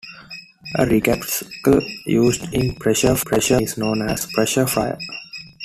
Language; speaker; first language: English; non-native, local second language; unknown